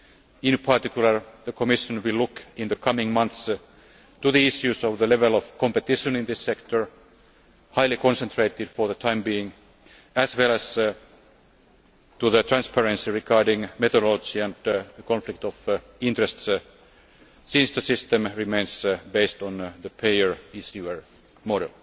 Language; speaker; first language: English; non-native, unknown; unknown